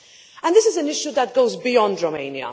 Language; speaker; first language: English; non-native, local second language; Maltese